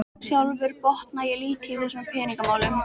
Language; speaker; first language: Icelandic; native; Icelandic